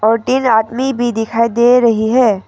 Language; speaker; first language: Hindi; non-native, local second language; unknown